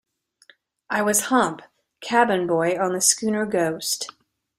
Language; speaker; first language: English; native; English